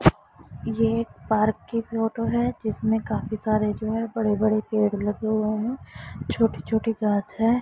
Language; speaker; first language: Hindi; non-native, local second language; Punjabi